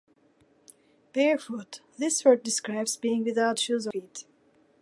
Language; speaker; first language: English; non-native, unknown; Turkish